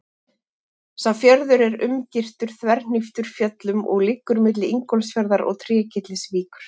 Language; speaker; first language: Icelandic; native; Icelandic